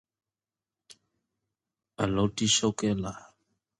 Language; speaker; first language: English; native; English